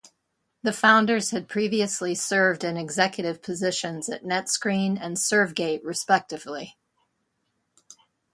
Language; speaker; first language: English; native; English